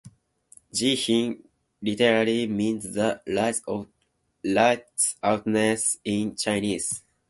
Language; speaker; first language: English; non-native, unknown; Japanese